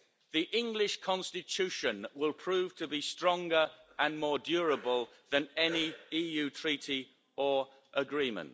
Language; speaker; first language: English; native; English